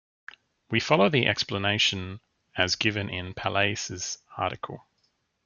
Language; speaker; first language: English; native; English